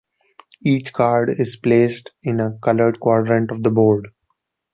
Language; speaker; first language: English; non-native, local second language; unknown